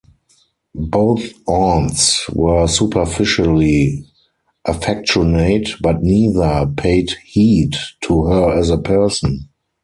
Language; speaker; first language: English; non-native, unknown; German